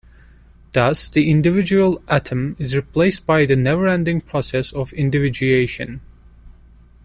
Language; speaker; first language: English; non-native, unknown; Turkish